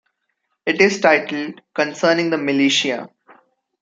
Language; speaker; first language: English; non-native, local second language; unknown